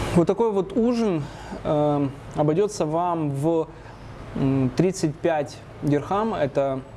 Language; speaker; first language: Russian; native; Russian